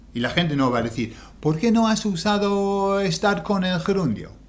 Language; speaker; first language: Spanish; native; Spanish